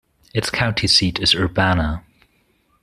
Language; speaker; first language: English; non-native, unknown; German